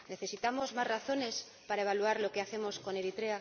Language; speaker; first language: Spanish; native; Spanish